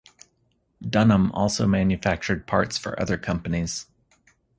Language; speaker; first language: English; native; English